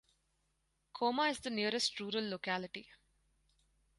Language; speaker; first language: English; non-native, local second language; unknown